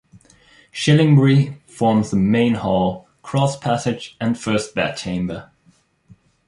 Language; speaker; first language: English; non-native, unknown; Dutch